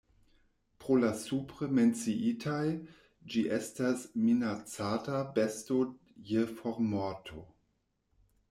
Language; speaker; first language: Esperanto; non-native, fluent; German